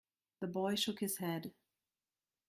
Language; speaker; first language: English; non-native, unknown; German